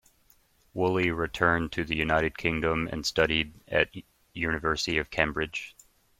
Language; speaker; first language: English; native; English